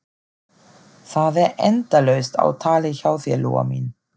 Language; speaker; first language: Icelandic; non-native, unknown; German